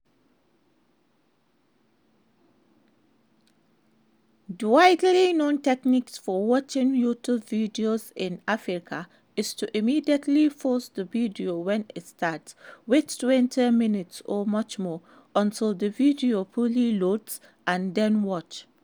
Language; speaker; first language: English; non-native, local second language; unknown